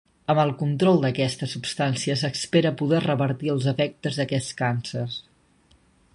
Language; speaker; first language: Catalan; native; Catalan